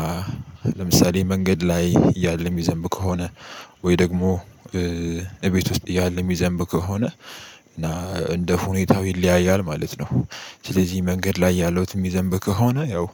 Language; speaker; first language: Amharic; native; Amharic